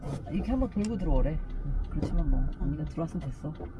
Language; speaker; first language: Korean; native; Korean